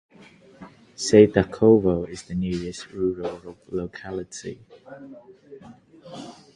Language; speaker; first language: English; native; English